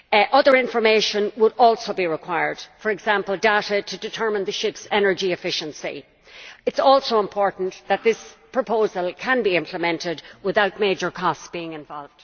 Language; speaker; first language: English; native; English